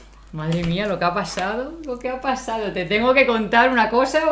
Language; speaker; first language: Spanish; native; Spanish